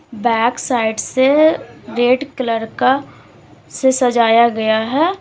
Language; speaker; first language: Hindi; native; Hindi